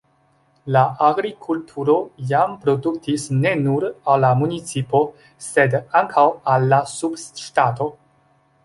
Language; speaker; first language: Esperanto; non-native, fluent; Chinese